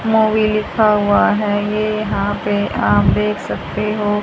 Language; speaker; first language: Hindi; native; Hindi